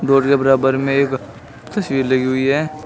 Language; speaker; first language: Hindi; native; Hindi